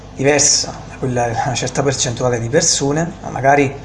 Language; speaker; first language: Italian; native; Italian